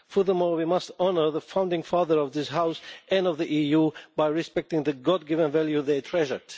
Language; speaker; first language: English; non-native, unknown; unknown